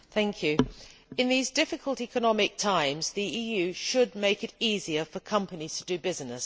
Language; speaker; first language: English; native; English